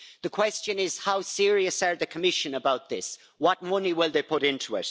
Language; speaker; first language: English; native; English